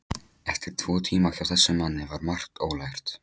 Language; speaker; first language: Icelandic; non-native, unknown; Polish